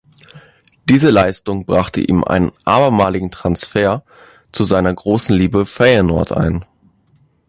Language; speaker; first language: German; native; German